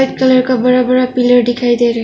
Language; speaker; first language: Hindi; non-native, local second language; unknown